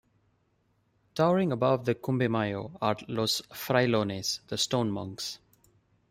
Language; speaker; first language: English; non-native, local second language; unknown